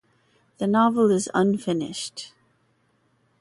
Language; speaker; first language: English; native; English